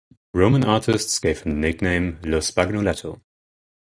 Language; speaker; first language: English; non-native, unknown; German